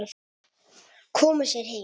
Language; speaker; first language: Icelandic; non-native, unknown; Italian